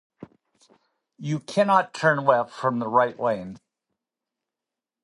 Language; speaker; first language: English; native; English